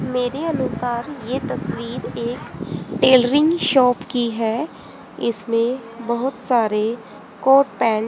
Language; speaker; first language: Hindi; native; Hindi